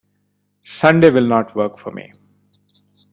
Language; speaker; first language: English; non-native, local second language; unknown